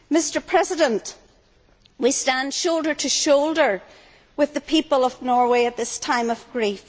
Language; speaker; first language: English; native; English